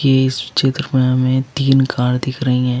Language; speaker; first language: Hindi; native; Hindi